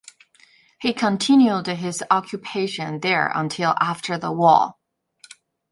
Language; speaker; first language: English; non-native, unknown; Chinese